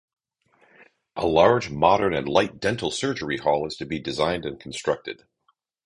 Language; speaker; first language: English; native; English